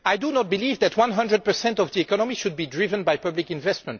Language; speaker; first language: English; non-native, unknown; French